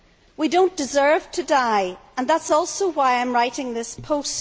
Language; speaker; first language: English; native; English